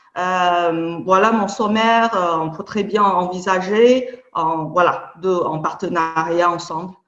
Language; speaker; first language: French; non-native, fluent; Chinese